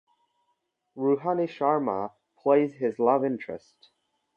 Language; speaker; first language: English; non-native, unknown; Bangla